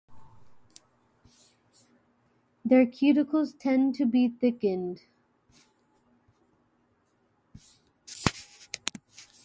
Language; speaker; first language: English; native; English